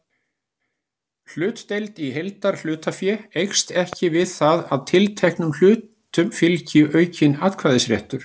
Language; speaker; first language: Icelandic; native; Icelandic